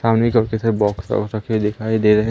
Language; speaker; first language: Hindi; native; Hindi